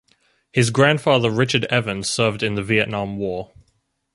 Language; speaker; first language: English; native; English